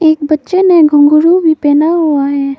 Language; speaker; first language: Hindi; non-native, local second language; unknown